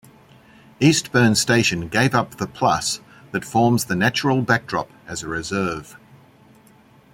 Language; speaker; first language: English; native; English